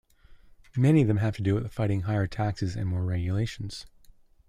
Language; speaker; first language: English; native; English